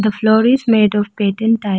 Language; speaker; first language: English; non-native, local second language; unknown